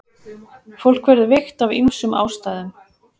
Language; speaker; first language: Icelandic; native; Icelandic